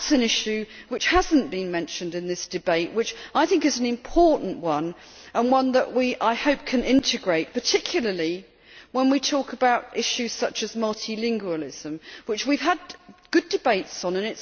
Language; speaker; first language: English; native; English